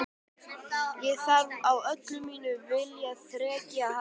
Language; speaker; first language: Icelandic; native; Icelandic